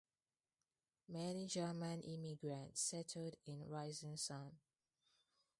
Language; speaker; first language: English; non-native, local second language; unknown